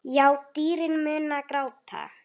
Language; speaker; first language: Icelandic; native; Icelandic